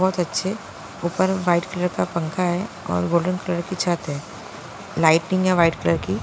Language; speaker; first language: Hindi; non-native, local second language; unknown